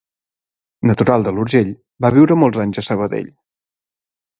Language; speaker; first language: Catalan; native; Catalan